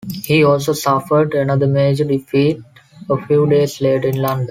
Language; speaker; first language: English; non-native, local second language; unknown